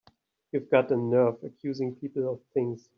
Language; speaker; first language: English; native; English